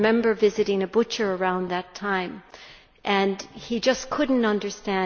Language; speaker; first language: English; native; English